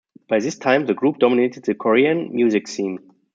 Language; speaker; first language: English; non-native, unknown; German